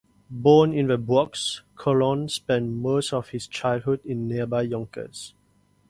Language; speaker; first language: English; non-native, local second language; Morisyen